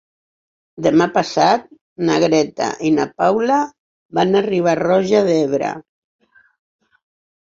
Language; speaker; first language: Catalan; non-native, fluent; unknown